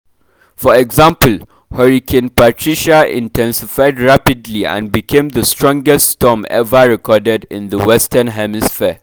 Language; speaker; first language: English; non-native, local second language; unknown